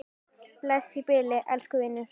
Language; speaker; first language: Icelandic; native; Icelandic